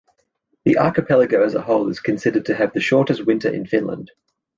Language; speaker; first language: English; native; English